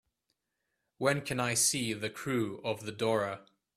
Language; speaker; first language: English; native; English